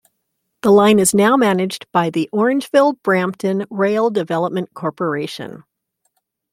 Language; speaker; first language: English; native; English